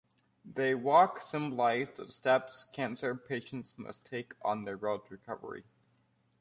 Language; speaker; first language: English; native; English